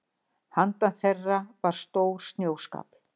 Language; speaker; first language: Icelandic; native; Icelandic